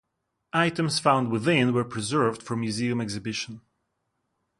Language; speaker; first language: English; non-native, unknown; Russian